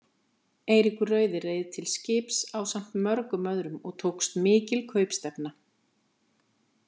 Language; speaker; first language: Icelandic; native; Icelandic